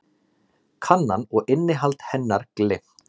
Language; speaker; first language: Icelandic; native; Icelandic